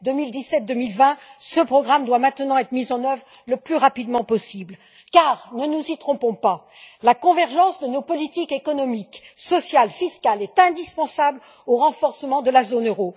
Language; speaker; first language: French; native; French